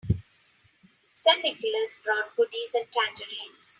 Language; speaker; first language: English; non-native, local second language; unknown